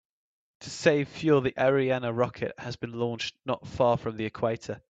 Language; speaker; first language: English; native; English